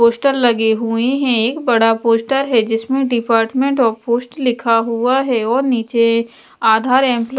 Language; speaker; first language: Hindi; non-native, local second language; Punjabi